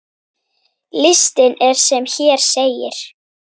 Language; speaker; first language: Icelandic; native; Icelandic